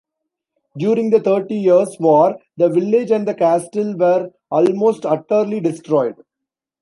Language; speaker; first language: English; non-native, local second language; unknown